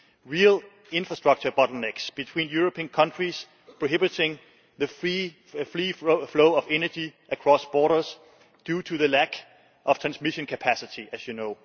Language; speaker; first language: English; non-native, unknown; Danish